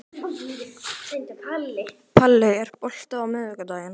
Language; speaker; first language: Icelandic; native; Icelandic